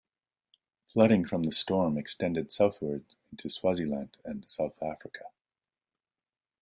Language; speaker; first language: English; native; English